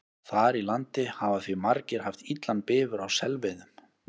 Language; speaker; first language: Icelandic; native; Icelandic